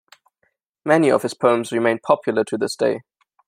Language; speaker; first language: English; non-native, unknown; German